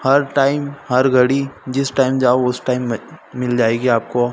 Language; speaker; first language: Hindi; native; Hindi